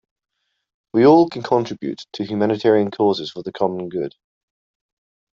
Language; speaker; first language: English; native; English